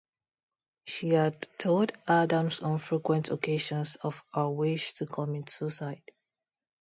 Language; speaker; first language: English; non-native, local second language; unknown